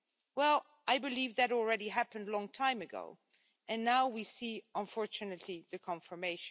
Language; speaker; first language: English; non-native, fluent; Dutch